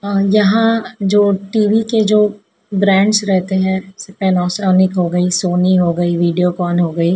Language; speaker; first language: Hindi; native; Hindi